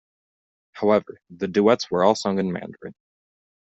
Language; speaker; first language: English; native; English